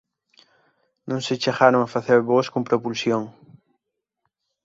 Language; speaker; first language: Galician; native; Galician